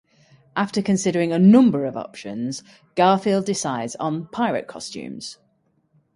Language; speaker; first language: English; native; English